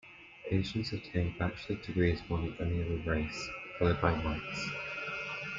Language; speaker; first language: English; native; English